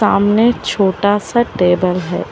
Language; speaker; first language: Hindi; non-native, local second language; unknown